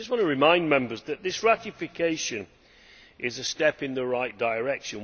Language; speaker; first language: English; native; English